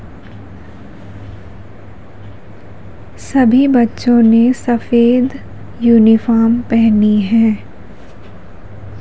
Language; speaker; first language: Hindi; native; Hindi